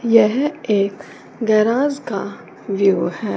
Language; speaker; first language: Hindi; non-native, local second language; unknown